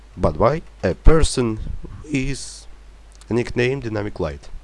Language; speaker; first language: English; non-native, learner; Russian